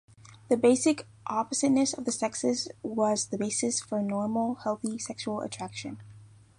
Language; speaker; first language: English; native; English